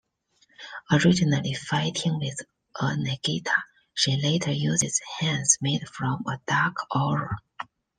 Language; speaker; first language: English; non-native, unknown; Chinese